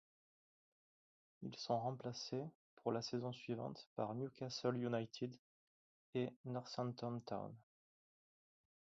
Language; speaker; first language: French; native; French